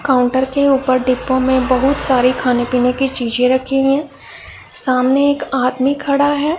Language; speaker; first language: Hindi; non-native, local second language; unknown